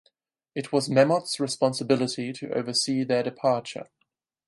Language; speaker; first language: English; non-native, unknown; German